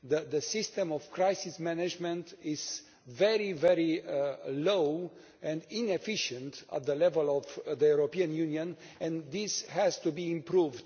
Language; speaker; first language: English; non-native, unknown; Romanian